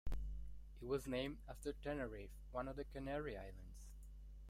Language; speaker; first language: English; non-native, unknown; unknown